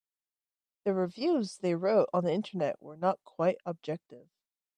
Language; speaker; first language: English; native; English